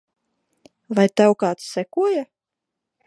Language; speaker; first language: Latvian; native; Latvian